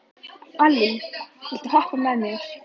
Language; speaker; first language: Icelandic; native; Icelandic